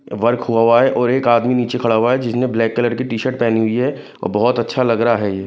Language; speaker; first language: Hindi; non-native, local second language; Punjabi